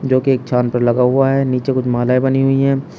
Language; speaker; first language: Hindi; native; Hindi